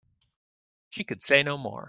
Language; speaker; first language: English; native; English